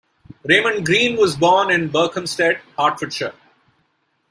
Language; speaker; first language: English; non-native, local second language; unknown